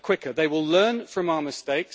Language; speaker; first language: English; native; English